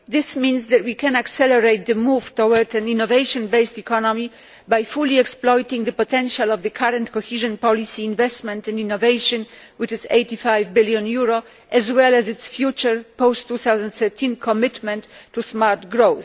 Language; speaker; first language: English; non-native, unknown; Polish